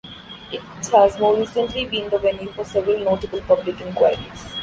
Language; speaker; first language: English; non-native, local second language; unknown